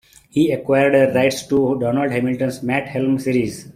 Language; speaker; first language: English; non-native, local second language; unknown